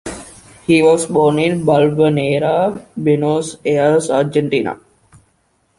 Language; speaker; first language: English; non-native, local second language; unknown